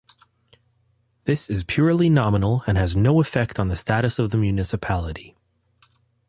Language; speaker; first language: English; non-native, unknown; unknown